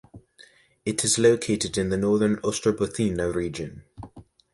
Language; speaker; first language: English; native; English